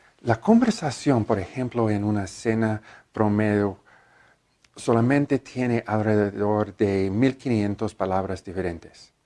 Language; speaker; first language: Spanish; non-native, learner; English